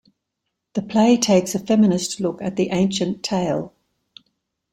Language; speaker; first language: English; native; English